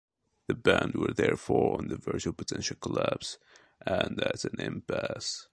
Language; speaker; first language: English; native; English